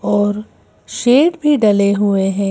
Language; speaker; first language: Hindi; native; Hindi